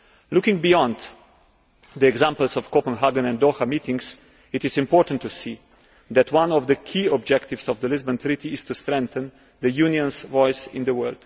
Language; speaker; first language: English; non-native, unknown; Slovenian